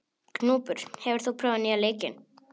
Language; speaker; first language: Icelandic; non-native, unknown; Polish